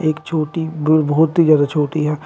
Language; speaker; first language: Hindi; native; Hindi